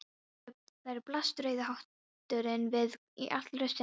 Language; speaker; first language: Icelandic; non-native, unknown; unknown